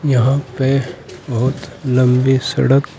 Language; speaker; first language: Hindi; native; Hindi